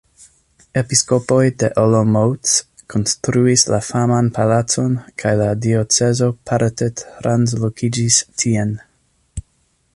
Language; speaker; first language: Esperanto; non-native, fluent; English